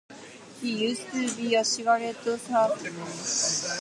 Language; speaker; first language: English; non-native, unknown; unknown